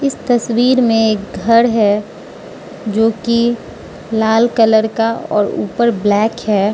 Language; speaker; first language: Hindi; non-native, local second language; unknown